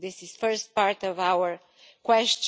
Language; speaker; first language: English; non-native, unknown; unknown